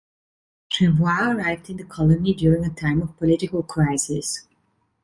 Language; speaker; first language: English; non-native, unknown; Italian